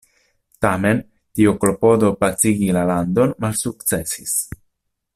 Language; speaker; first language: Esperanto; non-native, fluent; Italian